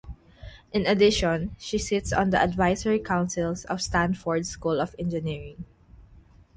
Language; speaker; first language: English; non-native, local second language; Filipino